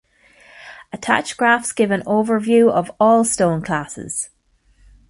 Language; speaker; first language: English; native; English